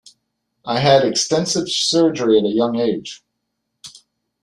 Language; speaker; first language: English; native; English